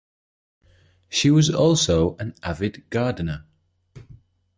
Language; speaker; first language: English; native; English